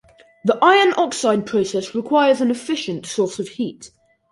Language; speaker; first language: English; native; English